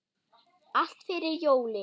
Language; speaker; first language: Icelandic; non-native, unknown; German